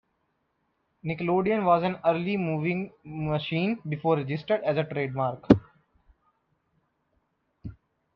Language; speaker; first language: English; non-native, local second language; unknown